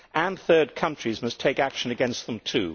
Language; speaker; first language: English; native; English